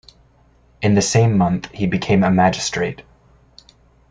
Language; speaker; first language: English; native; English